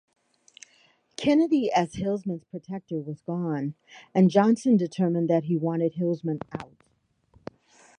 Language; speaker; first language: English; native; English